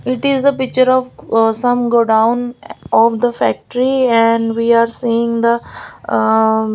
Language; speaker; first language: English; non-native, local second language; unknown